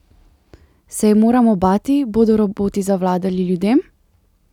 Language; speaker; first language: Slovenian; native; Slovenian